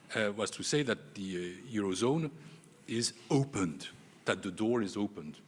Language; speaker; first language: English; non-native, fluent; French